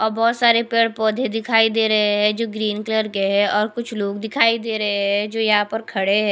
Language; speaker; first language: Hindi; non-native, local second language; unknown